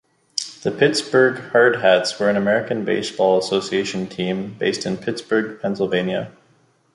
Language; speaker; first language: English; native; English